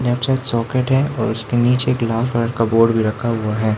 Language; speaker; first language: Hindi; non-native, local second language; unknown